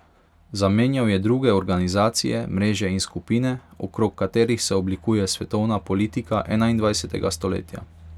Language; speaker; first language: Slovenian; non-native, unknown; Hungarian